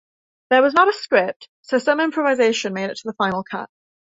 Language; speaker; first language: English; native; English